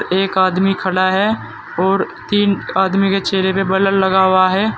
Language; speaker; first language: Hindi; native; Hindi